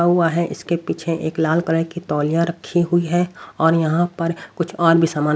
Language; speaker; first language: Hindi; native; Hindi